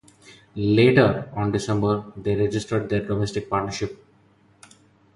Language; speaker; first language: English; non-native, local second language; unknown